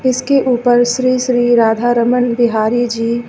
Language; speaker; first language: Hindi; native; Hindi